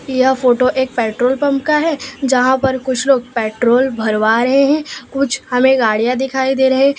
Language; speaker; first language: Hindi; non-native, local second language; Gujarati